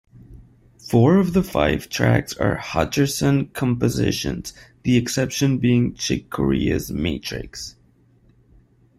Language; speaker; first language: English; non-native, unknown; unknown